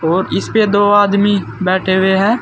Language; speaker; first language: Hindi; native; Hindi